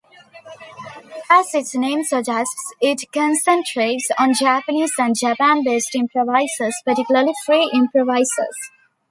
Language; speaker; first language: English; non-native, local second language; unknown